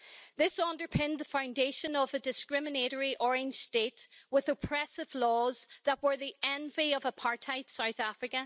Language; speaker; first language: English; native; English